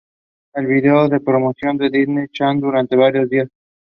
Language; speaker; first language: English; non-native, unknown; Spanish